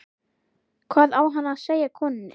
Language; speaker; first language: Icelandic; native; Icelandic